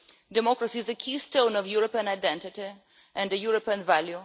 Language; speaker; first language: English; non-native, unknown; Russian